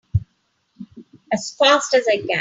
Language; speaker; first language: English; non-native, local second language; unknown